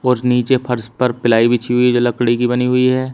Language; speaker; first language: Hindi; native; Hindi